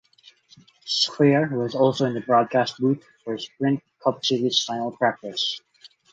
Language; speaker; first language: English; non-native, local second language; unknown